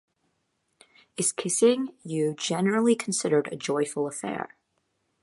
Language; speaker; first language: English; native; English